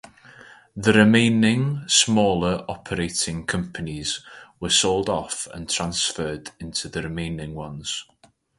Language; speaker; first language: English; native; English